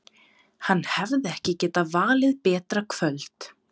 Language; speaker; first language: Icelandic; non-native, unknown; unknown